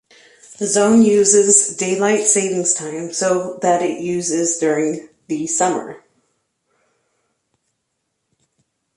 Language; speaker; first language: English; native; English